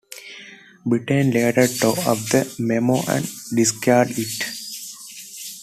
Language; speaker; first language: English; non-native, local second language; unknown